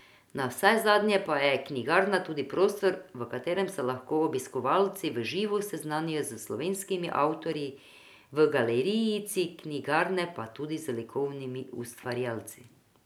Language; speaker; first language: Slovenian; non-native, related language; Croatian